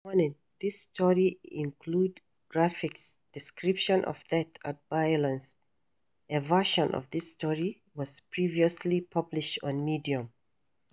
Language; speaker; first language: English; non-native, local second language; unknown